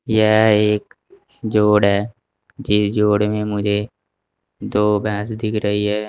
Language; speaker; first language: Hindi; native; Hindi